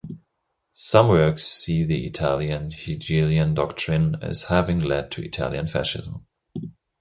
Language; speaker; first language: English; non-native, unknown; German